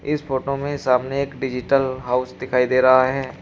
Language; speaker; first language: Hindi; native; Hindi